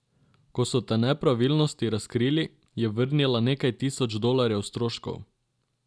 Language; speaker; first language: Slovenian; non-native, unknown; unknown